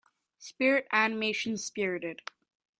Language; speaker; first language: English; native; English